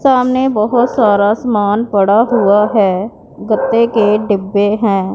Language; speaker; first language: Hindi; non-native, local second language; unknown